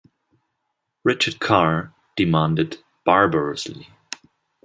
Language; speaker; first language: English; non-native, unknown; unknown